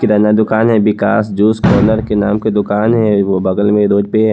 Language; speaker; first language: Hindi; native; Hindi